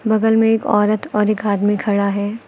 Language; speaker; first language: Hindi; native; Hindi